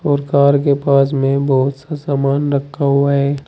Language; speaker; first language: Hindi; native; Hindi